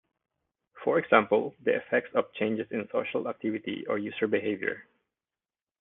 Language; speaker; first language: English; non-native, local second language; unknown